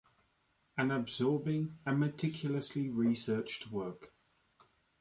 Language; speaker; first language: English; native; English